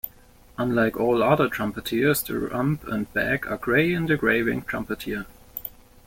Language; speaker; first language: English; non-native, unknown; German